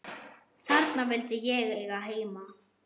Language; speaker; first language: Icelandic; non-native, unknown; German